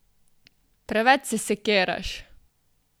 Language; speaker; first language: Slovenian; native; Slovenian